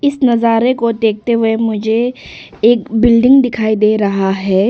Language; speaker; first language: Hindi; early bilingual, other home language; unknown